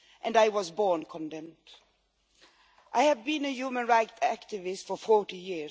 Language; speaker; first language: English; non-native, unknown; Swedish